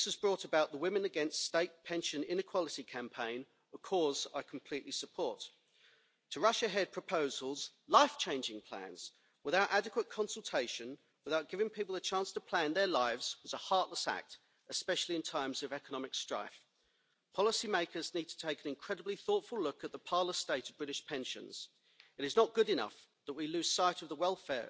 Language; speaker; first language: English; native; English